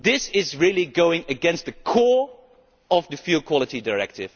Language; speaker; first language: English; non-native, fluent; Dutch